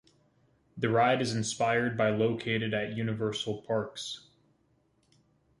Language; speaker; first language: English; native; English